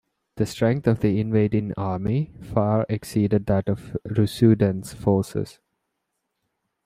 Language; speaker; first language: English; non-native, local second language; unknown